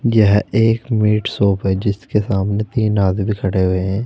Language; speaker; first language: Hindi; native; Hindi